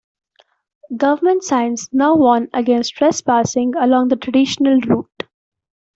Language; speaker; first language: English; non-native, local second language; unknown